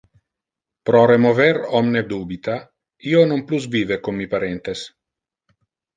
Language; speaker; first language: Interlingua; non-native, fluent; Italian